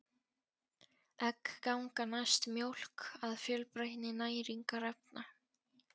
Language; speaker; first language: Icelandic; non-native, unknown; Polish